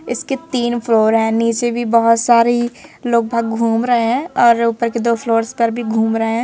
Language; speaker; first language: Hindi; native; Hindi